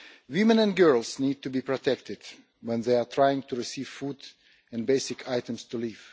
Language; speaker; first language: English; non-native, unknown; Russian